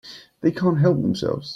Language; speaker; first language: English; native; English